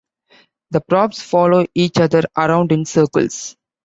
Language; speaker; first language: English; non-native, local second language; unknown